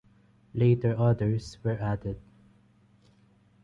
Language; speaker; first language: English; non-native, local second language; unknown